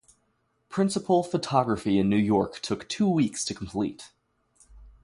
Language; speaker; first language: English; native; English